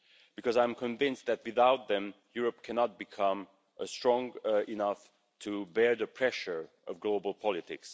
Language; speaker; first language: English; non-native, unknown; Hungarian